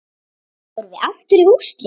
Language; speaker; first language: Icelandic; native; Icelandic